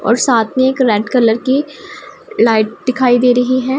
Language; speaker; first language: Hindi; non-native, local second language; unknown